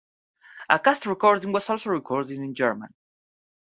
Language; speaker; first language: English; non-native, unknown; Spanish